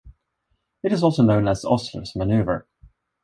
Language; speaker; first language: English; non-native, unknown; Swedish